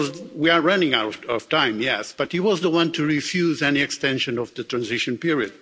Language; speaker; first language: English; non-native, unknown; Portuguese